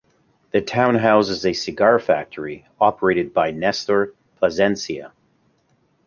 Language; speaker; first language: English; native; English